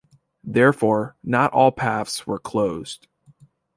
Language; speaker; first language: English; native; English